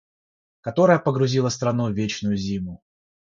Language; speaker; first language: Russian; non-native, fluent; Georgian